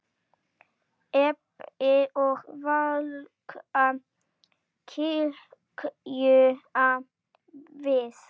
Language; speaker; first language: Icelandic; native; Icelandic